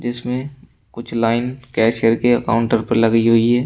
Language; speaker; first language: Hindi; native; Hindi